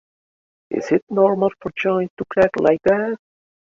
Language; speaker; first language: English; native; English